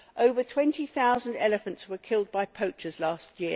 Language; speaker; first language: English; native; English